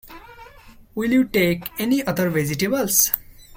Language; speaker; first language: English; non-native, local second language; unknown